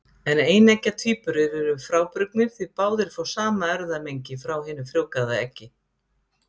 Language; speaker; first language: Icelandic; native; Icelandic